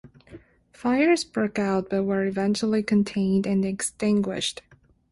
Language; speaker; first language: English; non-native, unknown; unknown